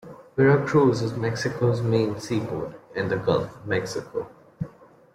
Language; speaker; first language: English; non-native, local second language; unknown